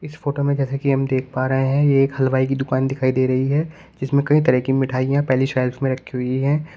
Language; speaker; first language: Hindi; native; Hindi